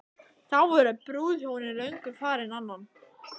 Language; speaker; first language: Icelandic; native; Icelandic